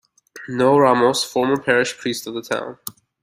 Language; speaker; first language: English; native; English